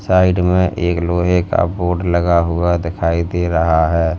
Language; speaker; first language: Hindi; native; Hindi